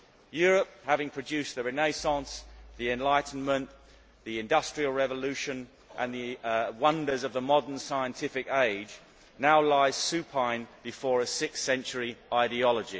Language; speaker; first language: English; native; English